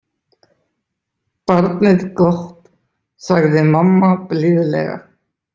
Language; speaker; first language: Icelandic; native; Icelandic